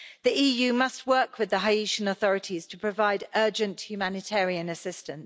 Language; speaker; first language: English; native; English